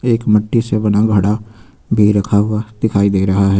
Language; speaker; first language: Hindi; native; Hindi